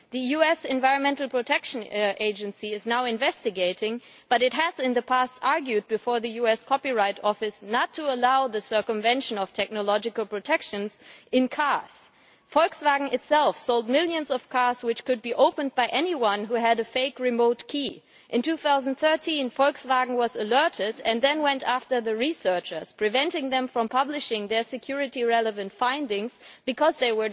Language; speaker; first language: English; non-native, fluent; German